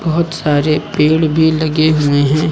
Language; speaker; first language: Hindi; native; Hindi